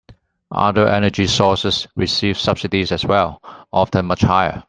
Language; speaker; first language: English; non-native, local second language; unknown